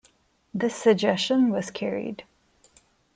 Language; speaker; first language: English; non-native, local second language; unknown